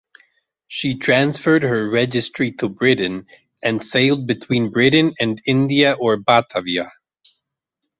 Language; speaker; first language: English; non-native, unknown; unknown